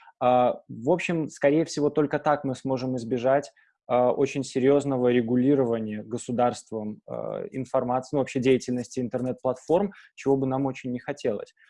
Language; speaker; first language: Russian; native; Russian